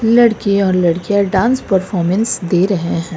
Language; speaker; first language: Hindi; native; Hindi